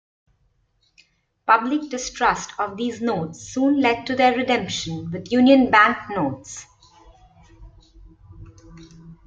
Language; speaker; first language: English; non-native, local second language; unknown